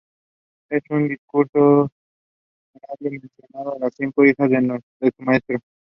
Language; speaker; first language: English; non-native, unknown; Spanish